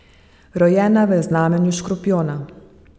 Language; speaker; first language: Slovenian; native; Slovenian